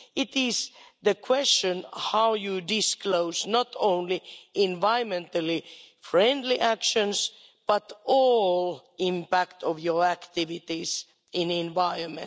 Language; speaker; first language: English; non-native, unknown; Finnish